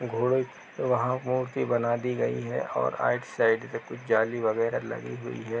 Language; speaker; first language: Hindi; native; Hindi